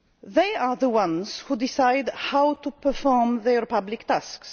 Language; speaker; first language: English; non-native, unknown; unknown